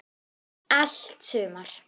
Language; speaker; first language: Icelandic; non-native, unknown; German